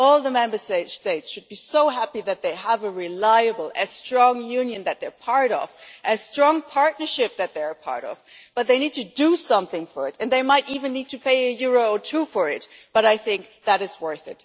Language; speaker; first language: English; non-native, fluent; German